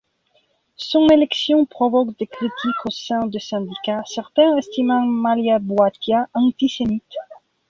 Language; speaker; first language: French; non-native, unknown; Belarusian